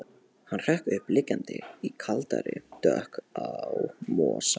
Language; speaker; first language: Icelandic; non-native, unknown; Polish